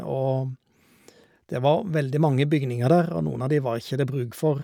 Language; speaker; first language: Norwegian; native; Norwegian